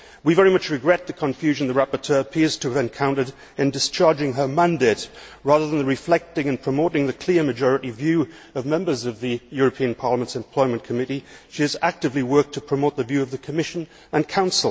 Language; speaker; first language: English; native; English